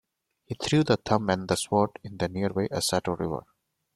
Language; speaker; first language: English; non-native, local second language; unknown